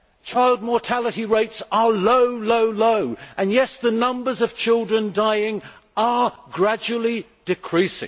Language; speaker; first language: English; native; English